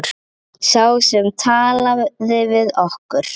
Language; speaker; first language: Icelandic; native; Icelandic